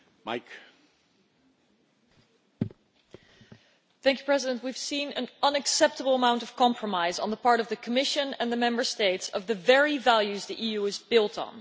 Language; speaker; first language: English; non-native, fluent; Dutch